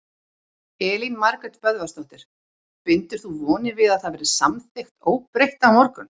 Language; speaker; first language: Icelandic; native; Icelandic